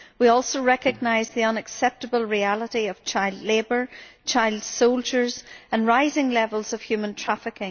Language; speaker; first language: English; native; English